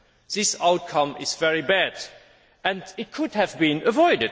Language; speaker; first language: English; non-native, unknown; German